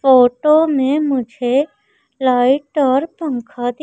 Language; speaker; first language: Hindi; native; Hindi